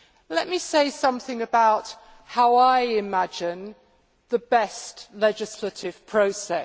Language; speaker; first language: English; native; English